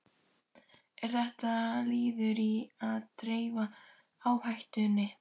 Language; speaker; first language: Icelandic; native; Icelandic